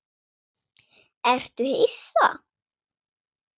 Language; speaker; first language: Icelandic; non-native, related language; Swedish